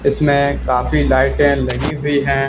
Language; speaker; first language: Hindi; native; Hindi